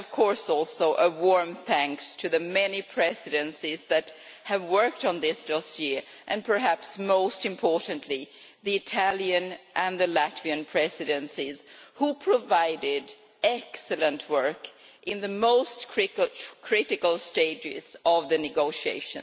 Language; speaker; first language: English; non-native, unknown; Swedish